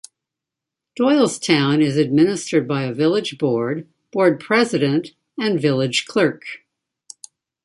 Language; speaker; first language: English; native; English